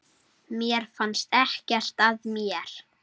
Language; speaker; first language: Icelandic; native; Icelandic